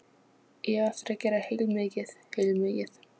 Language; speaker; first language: Icelandic; non-native, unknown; Polish